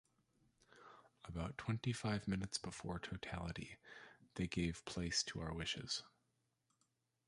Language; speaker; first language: English; native; English